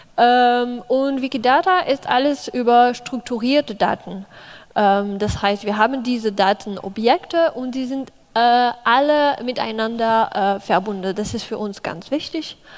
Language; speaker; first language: German; non-native, fluent; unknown